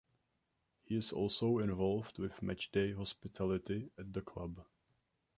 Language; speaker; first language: English; non-native, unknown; Czech